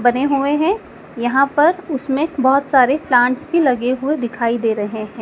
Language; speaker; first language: Hindi; native; Hindi